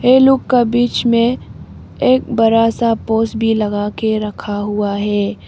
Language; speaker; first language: Hindi; early bilingual, other home language; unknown